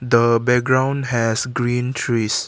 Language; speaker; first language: English; non-native, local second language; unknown